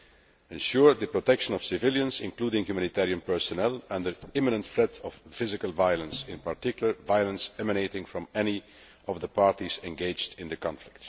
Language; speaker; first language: English; non-native, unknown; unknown